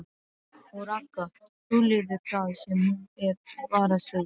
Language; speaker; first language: Icelandic; non-native, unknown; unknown